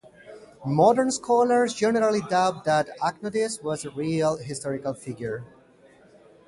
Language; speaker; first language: English; native; English